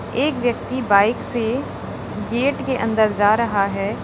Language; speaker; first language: Hindi; native; Hindi